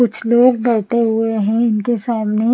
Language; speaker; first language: Hindi; non-native, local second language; Punjabi